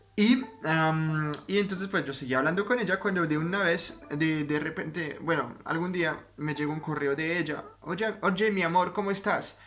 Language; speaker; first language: Spanish; non-native, fluent; French